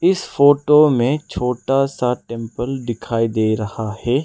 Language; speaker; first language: Hindi; non-native, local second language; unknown